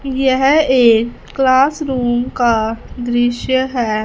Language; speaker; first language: Hindi; non-native, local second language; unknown